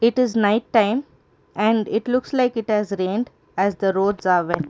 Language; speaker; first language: English; non-native, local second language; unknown